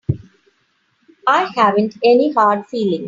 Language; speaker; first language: English; non-native, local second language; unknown